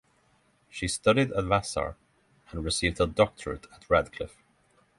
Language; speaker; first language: English; non-native, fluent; Norwegian